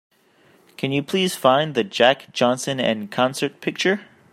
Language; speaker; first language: English; native; English